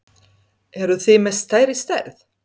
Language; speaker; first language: Icelandic; non-native, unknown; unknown